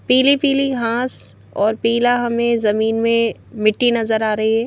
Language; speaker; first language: Hindi; native; Hindi